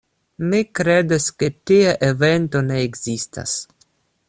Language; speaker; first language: Esperanto; non-native, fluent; Russian